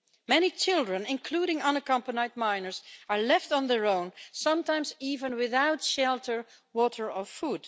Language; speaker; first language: English; non-native, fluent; Dutch